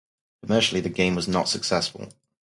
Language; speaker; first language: English; native; English